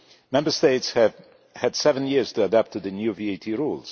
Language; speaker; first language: English; non-native, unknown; Polish